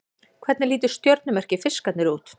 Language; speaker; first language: Icelandic; native; Icelandic